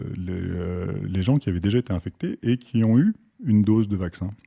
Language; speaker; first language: French; native; French